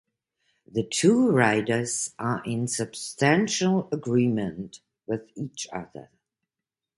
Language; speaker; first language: English; non-native, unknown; German